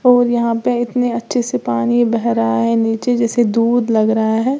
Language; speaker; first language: Hindi; native; Hindi